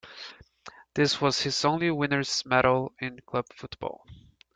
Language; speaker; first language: English; native; English